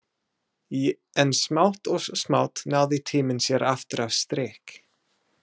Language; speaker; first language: Icelandic; non-native, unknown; English